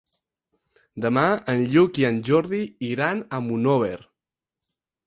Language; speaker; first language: Catalan; non-native, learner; Spanish